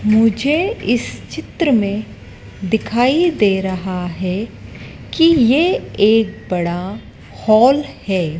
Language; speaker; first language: Hindi; native; Hindi